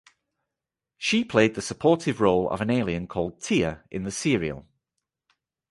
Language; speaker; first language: English; native; English